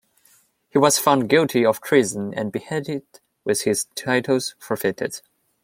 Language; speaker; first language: English; non-native, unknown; Chinese